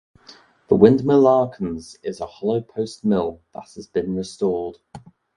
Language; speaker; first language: English; native; English